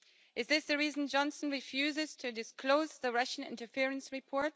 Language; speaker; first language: English; native; English